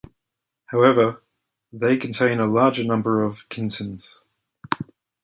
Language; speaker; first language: English; native; English